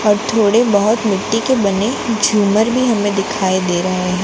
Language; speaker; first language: Hindi; non-native, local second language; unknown